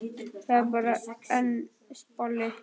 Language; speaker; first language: Icelandic; native; Icelandic